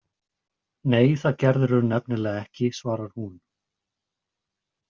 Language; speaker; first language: Icelandic; native; Icelandic